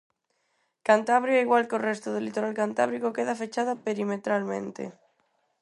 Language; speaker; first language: Galician; non-native, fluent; Spanish